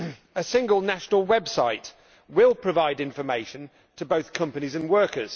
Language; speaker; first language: English; native; English